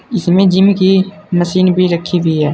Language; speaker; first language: Hindi; native; Hindi